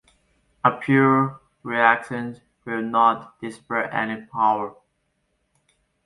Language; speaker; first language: English; non-native, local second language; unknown